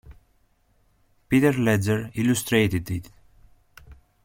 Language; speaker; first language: English; non-native, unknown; Greek